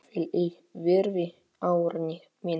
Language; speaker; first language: Icelandic; non-native, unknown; Polish